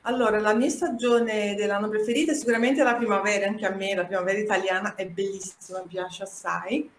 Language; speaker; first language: Italian; non-native, fluent; Portuguese